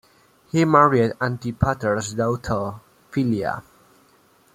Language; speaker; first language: English; native; English